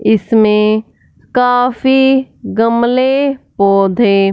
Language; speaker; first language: Hindi; non-native, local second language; Punjabi